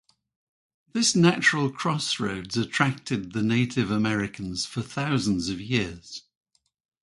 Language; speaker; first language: English; native; English